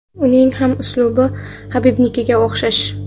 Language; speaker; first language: Uzbek; non-native, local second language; Kara-Kalpak